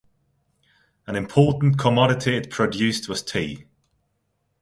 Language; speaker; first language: English; non-native, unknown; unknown